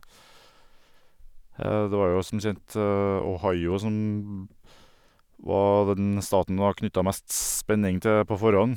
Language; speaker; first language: Norwegian; native; Norwegian